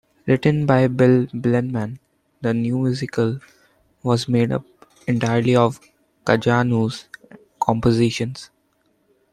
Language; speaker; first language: English; non-native, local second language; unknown